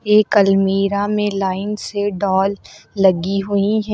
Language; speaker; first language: Hindi; native; Hindi